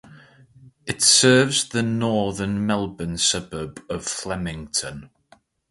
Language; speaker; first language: English; native; English